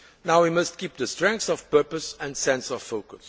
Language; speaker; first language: English; non-native, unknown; Portuguese